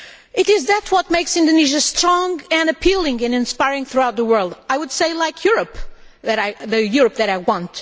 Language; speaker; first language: English; non-native, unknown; Portuguese